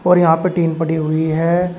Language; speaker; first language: Hindi; native; Hindi